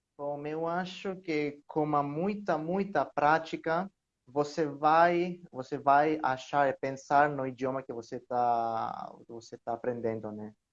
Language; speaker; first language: Portuguese; non-native, learner; Greek